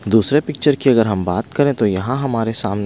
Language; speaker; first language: Hindi; non-native, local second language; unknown